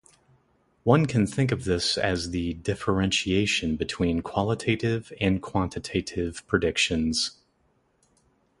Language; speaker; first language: English; native; English